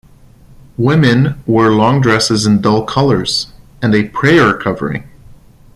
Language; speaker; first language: English; non-native, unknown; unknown